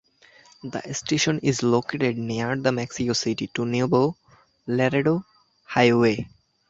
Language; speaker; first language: English; non-native, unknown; Bangla